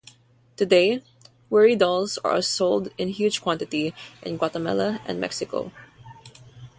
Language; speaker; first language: English; non-native, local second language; Filipino